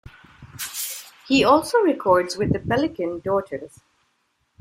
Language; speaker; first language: English; non-native, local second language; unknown